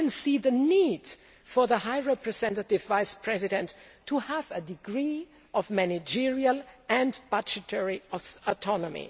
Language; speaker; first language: English; non-native, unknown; German